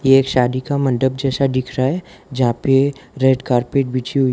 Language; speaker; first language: Hindi; non-native, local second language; Gujarati